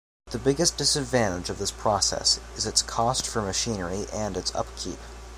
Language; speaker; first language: English; native; English